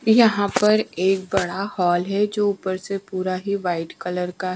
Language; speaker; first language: Hindi; native; Hindi